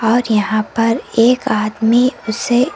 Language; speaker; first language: Hindi; non-native, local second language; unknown